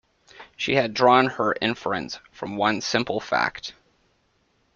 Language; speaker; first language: English; native; English